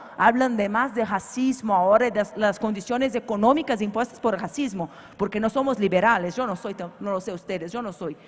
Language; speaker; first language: Spanish; non-native, related language; Portuguese